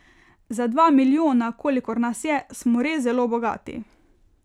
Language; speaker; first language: Slovenian; native; Slovenian